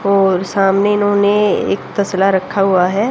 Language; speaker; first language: Hindi; native; Hindi